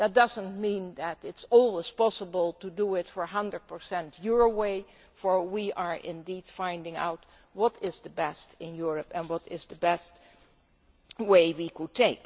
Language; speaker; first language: English; non-native, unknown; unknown